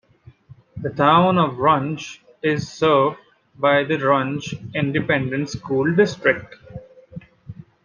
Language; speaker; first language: English; non-native, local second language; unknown